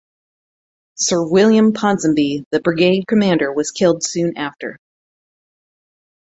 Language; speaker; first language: English; native; English